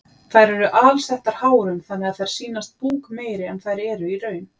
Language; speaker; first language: Icelandic; native; Icelandic